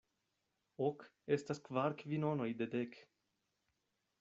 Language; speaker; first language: Esperanto; non-native, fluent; Spanish